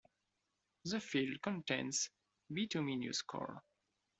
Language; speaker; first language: English; non-native, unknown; French